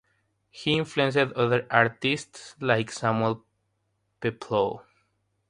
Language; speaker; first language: English; non-native, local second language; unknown